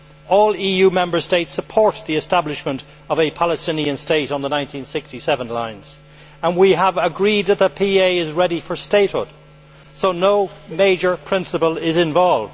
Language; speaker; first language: English; native; English